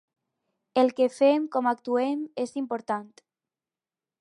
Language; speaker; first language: Catalan; non-native, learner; Spanish